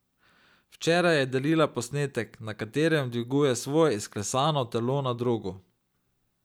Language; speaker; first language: Slovenian; native; Slovenian